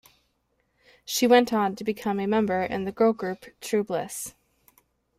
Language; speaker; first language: English; native; English